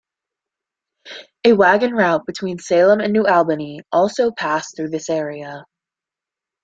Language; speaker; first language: English; native; English